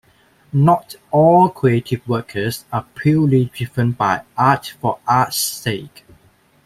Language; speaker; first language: English; non-native, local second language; Cantonese